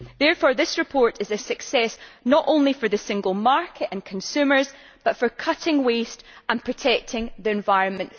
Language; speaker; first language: English; native; English